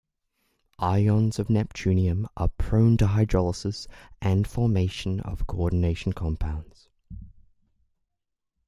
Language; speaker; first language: English; native; English